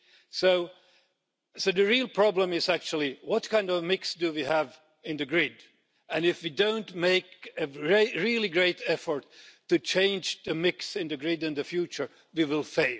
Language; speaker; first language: English; non-native, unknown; Finnish